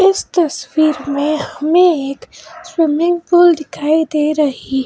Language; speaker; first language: Hindi; non-native, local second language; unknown